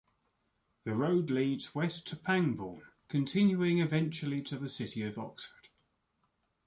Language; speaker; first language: English; native; English